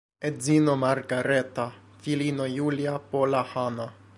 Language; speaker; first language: Esperanto; non-native, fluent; English